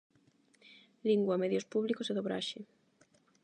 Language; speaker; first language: Galician; non-native, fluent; Spanish